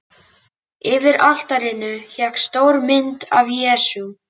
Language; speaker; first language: Icelandic; native; Icelandic